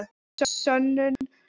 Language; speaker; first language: Icelandic; non-native, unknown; English